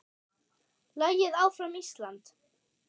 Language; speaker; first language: Icelandic; non-native, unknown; German